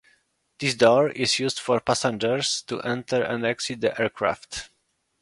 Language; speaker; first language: English; non-native, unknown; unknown